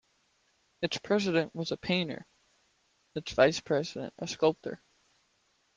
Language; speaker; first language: English; native; English